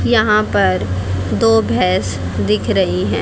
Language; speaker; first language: Hindi; native; Hindi